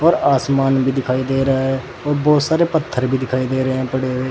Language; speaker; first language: Hindi; native; Hindi